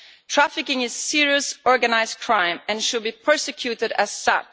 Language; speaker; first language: English; non-native, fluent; Italian